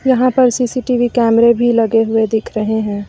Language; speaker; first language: Hindi; native; Hindi